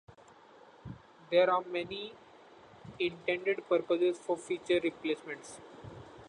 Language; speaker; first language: English; non-native, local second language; Marathi